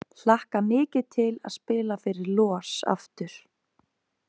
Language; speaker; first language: Icelandic; native; Icelandic